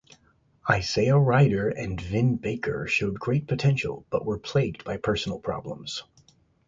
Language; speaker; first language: English; native; English